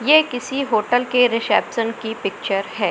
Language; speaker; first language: Hindi; native; Hindi